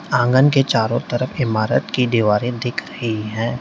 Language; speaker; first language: Hindi; native; Hindi